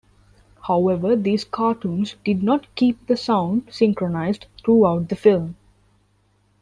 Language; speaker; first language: English; non-native, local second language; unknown